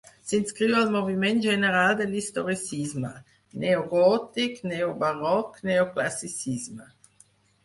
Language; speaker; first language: Catalan; non-native, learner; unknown